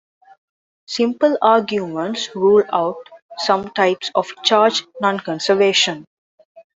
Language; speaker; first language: English; non-native, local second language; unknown